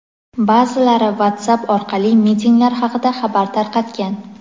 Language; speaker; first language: Uzbek; native; Uzbek